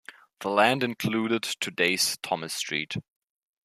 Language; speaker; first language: English; non-native, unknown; German